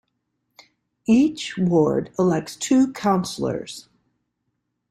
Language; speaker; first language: English; native; English